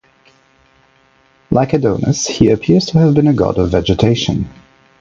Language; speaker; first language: English; non-native, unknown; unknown